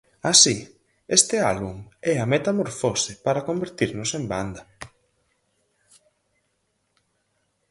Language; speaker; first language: Galician; native; Galician